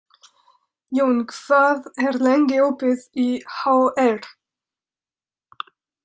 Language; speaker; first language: Icelandic; non-native, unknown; French